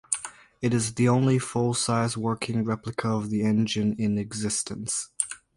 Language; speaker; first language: English; native; English